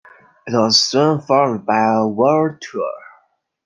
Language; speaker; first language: English; non-native, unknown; Chinese